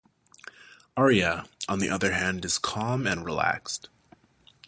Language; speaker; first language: English; native; English